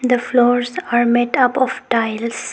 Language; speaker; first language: English; non-native, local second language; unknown